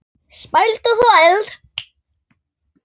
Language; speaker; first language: Icelandic; native; Icelandic